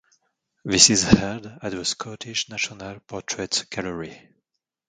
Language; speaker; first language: English; non-native, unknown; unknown